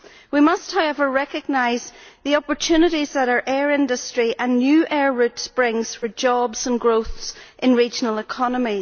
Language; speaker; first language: English; native; English